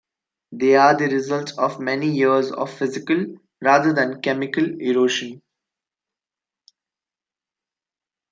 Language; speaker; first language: English; non-native, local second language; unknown